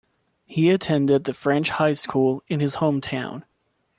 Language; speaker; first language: English; non-native, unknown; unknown